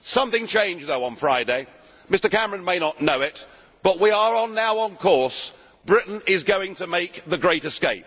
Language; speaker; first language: English; native; English